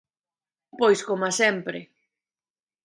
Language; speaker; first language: Galician; native; Galician